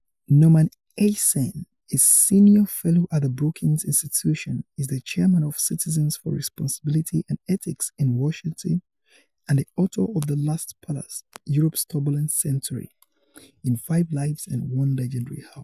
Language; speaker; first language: English; non-native, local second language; Yoruba